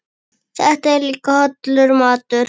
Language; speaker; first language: Icelandic; native; Icelandic